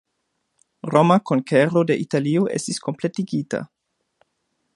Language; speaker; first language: Esperanto; non-native, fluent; German